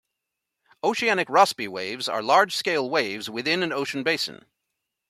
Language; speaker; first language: English; native; English